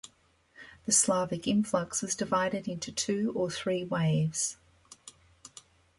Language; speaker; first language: English; native; English